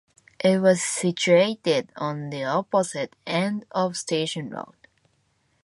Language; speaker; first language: English; non-native, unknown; Japanese